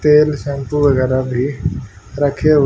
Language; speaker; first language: Hindi; native; Hindi